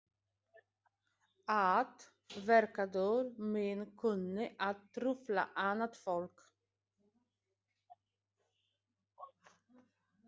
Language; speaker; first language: Icelandic; non-native, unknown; Polish